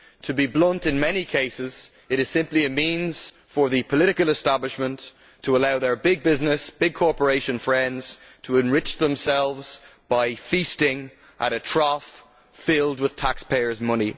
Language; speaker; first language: English; native; English